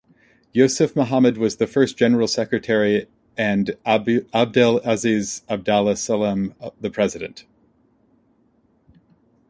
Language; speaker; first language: English; native; English